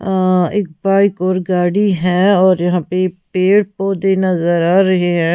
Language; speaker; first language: Hindi; non-native, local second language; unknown